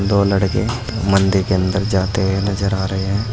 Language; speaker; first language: Hindi; native; Hindi